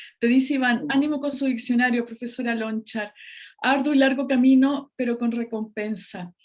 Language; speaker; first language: Spanish; native; Spanish